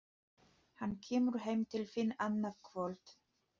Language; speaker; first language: Icelandic; non-native, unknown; Polish